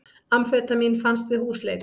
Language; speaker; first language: Icelandic; native; Icelandic